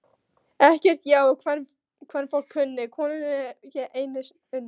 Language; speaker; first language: Icelandic; non-native, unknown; Polish